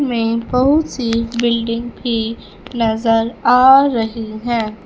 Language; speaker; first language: Hindi; non-native, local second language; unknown